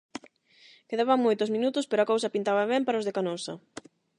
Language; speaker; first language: Galician; non-native, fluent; Spanish